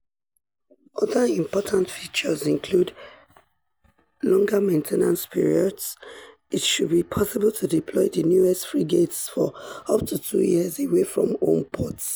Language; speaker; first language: English; non-native, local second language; Yoruba